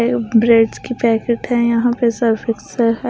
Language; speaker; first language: Hindi; non-native, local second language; Punjabi